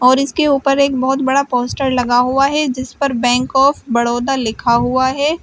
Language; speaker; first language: Hindi; native; Hindi